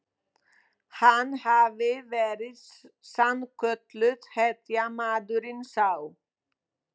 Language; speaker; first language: Icelandic; non-native, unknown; Polish